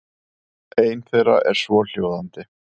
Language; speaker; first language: Icelandic; native; Icelandic